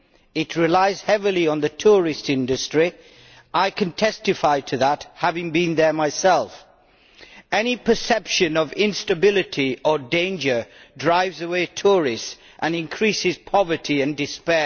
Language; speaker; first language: English; native; English